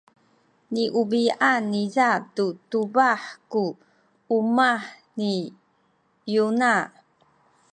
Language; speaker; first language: Sakizaya; non-native, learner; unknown